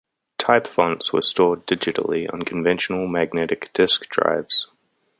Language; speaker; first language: English; native; English